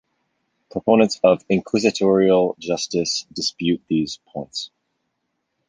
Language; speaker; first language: English; native; English